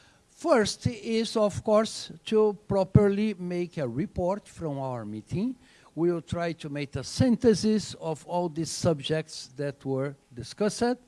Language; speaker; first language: English; non-native, fluent; Portuguese